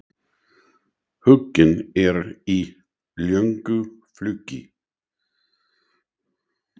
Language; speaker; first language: Icelandic; non-native, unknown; English